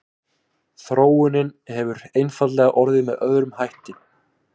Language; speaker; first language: Icelandic; native; Icelandic